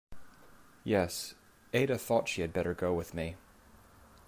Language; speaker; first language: English; native; English